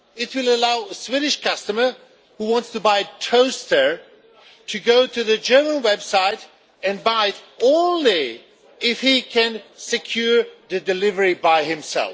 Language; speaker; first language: English; non-native, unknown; Swedish